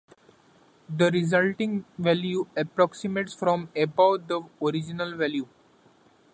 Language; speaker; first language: English; non-native, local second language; Marathi